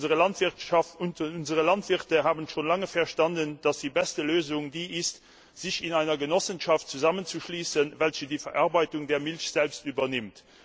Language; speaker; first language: German; non-native, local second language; Luxembourgish